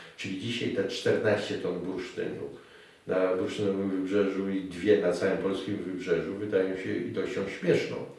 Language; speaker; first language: Polish; native; Polish